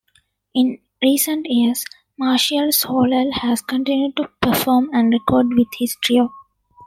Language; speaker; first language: English; non-native, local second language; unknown